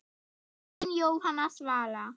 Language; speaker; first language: Icelandic; non-native, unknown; German